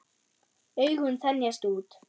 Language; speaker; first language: Icelandic; non-native, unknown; German